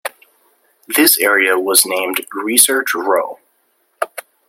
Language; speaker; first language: English; native; English